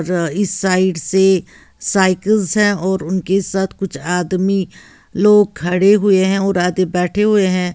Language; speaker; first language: Hindi; native; Hindi